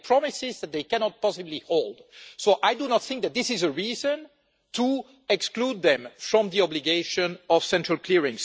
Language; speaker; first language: English; non-native, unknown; French